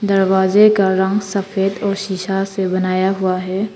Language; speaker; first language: Hindi; non-native, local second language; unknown